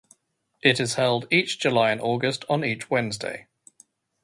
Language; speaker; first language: English; native; English